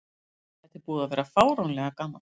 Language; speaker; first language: Icelandic; native; Icelandic